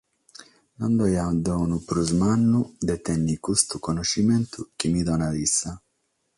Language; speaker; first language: Sardinian; non-native, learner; Catalan